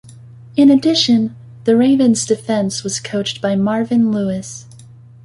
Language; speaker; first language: English; native; English